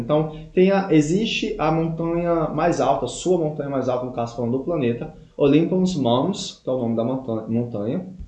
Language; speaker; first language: Portuguese; native; Portuguese